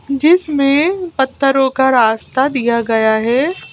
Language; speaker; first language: Hindi; native; Hindi